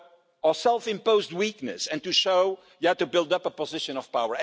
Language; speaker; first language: English; non-native, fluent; Dutch